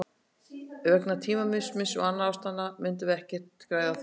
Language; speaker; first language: Icelandic; native; Icelandic